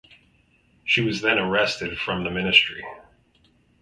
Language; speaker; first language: English; native; English